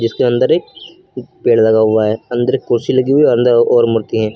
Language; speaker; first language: Hindi; native; Hindi